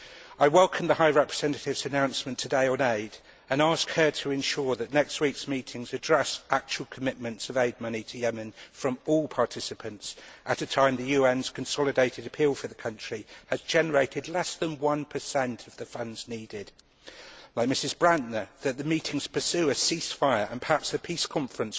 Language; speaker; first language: English; native; English